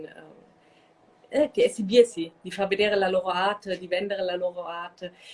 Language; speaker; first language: Italian; non-native, fluent; German